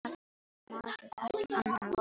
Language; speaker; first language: Icelandic; non-native, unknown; Filipino